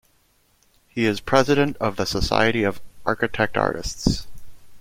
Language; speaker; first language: English; native; English